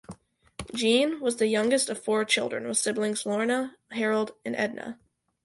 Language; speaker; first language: English; native; English